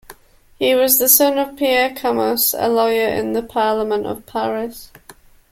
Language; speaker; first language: English; native; English